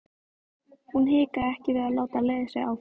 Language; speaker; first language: Icelandic; native; Icelandic